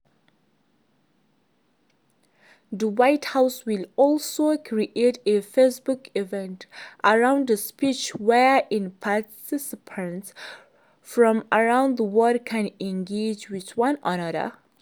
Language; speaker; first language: English; non-native, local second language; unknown